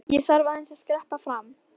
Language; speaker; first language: Icelandic; native; Icelandic